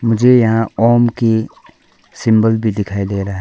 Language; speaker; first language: Hindi; non-native, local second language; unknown